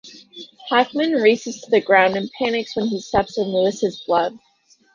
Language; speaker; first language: English; native; English